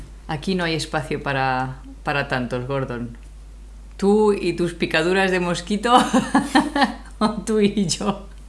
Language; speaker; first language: Spanish; native; Spanish